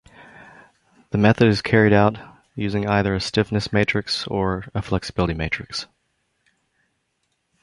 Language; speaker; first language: English; native; English